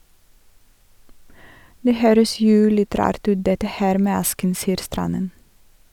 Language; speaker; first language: Norwegian; non-native, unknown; Russian